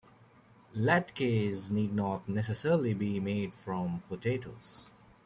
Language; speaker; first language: English; native; English